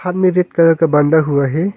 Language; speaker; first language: Hindi; non-native, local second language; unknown